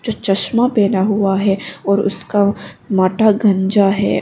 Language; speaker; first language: Hindi; non-native, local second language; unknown